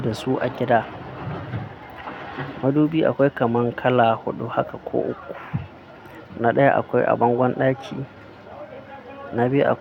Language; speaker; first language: Hausa; non-native, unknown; Akan